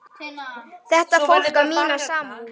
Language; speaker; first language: Icelandic; native; Icelandic